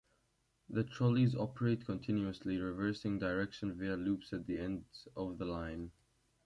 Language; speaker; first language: English; native; English